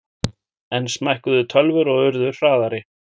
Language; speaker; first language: Icelandic; native; Icelandic